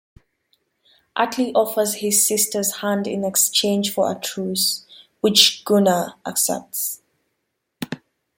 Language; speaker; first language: English; native; English